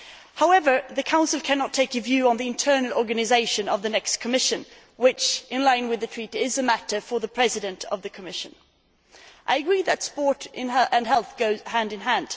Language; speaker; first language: English; non-native, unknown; Swedish